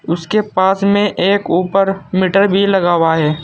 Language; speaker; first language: Hindi; native; Hindi